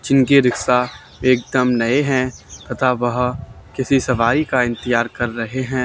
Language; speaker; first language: Hindi; native; Hindi